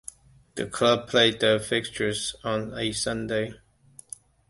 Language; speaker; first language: English; non-native, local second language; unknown